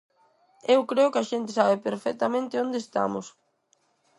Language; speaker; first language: Galician; non-native, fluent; Spanish